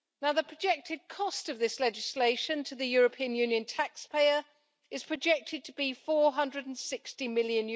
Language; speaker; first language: English; native; English